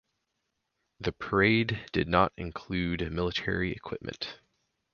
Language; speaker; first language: English; native; English